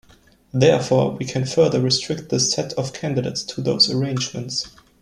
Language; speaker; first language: English; non-native, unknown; German